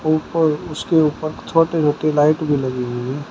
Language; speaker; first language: Hindi; native; Hindi